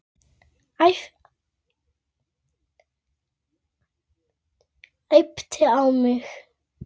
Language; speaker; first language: Icelandic; native; Icelandic